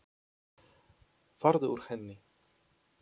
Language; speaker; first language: Icelandic; non-native, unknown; Polish